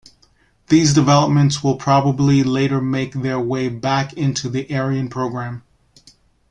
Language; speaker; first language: English; native; English